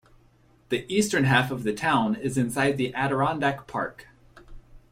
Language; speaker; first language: English; native; English